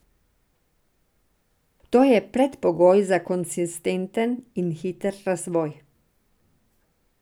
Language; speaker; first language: Slovenian; non-native, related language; Serbian